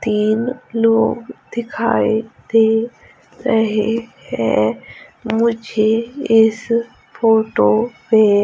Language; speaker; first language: Hindi; native; Hindi